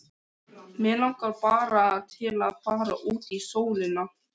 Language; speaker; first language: Icelandic; native; Icelandic